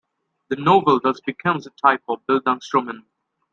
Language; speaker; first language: English; native; English